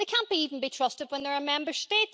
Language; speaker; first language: English; native; English